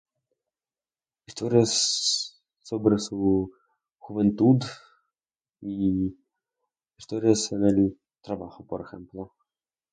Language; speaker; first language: Spanish; non-native, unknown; Russian